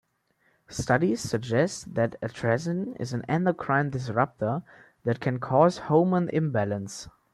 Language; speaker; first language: English; non-native, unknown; German